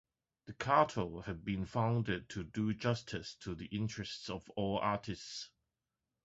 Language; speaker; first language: English; non-native, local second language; Cantonese